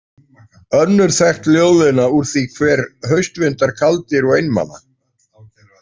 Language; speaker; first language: Icelandic; native; Icelandic